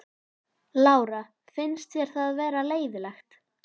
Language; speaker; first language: Icelandic; native; Icelandic